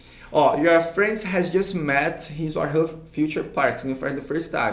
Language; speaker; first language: English; non-native, fluent; Portuguese